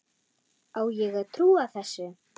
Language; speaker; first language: Icelandic; non-native, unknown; German